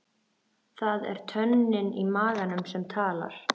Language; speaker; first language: Icelandic; native; Icelandic